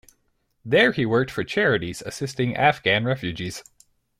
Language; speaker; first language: English; native; English